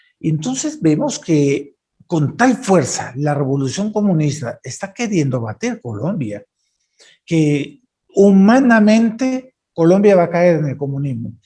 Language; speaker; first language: Spanish; native; Spanish